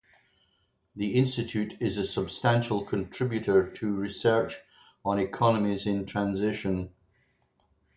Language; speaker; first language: English; native; English